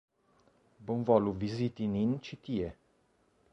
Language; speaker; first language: Esperanto; non-native, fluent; Italian